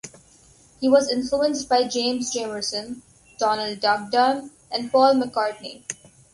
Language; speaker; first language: English; non-native, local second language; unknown